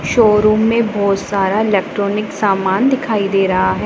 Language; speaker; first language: Hindi; non-native, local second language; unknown